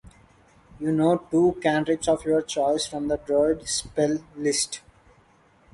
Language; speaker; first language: English; non-native, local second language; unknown